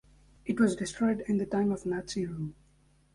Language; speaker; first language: English; native; English